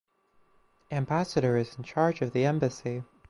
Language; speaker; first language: English; native; English